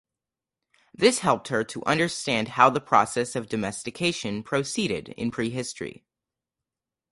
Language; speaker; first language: English; native; English